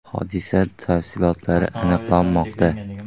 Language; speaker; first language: Uzbek; native; Uzbek